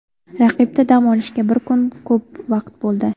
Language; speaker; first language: Uzbek; native; Uzbek